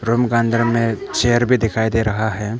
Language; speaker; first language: Hindi; non-native, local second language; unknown